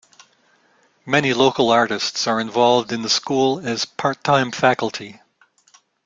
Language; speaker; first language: English; native; English